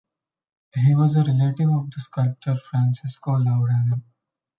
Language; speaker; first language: English; non-native, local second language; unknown